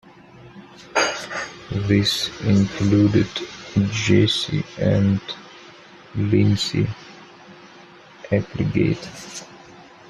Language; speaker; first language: English; non-native, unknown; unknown